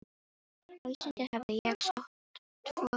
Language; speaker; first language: Icelandic; non-native, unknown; Filipino